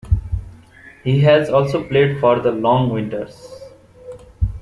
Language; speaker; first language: English; non-native, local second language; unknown